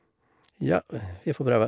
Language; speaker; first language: Norwegian; native; Norwegian